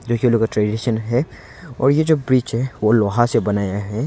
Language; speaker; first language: Hindi; non-native, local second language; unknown